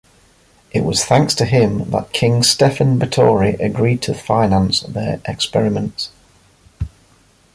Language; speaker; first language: English; native; English